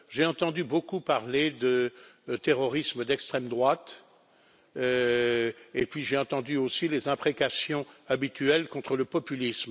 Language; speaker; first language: French; native; French